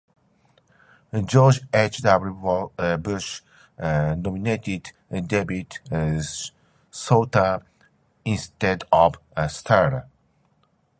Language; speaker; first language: English; non-native, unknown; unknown